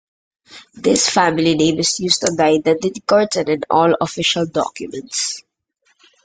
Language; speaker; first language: English; non-native, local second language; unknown